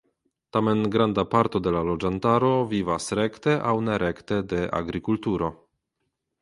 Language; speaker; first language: Esperanto; non-native, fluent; Polish